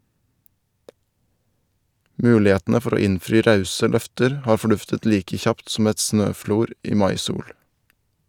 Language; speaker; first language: Norwegian; native; Norwegian